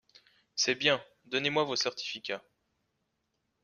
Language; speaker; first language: French; native; French